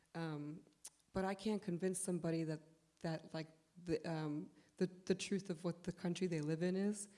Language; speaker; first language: English; early bilingual, other home language; Polish